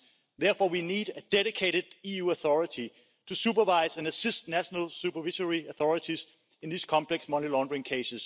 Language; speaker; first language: English; non-native, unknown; Danish